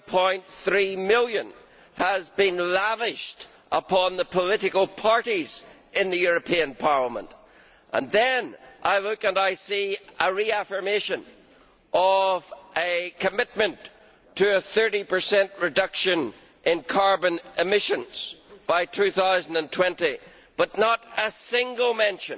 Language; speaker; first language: English; native; English